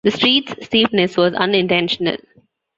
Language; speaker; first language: English; non-native, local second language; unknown